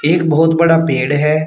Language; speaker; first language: Hindi; native; Hindi